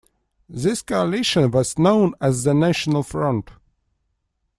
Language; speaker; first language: English; non-native, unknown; Russian